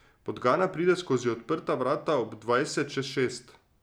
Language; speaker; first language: Slovenian; native; Slovenian